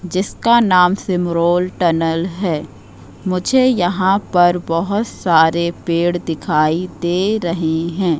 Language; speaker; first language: Hindi; native; Hindi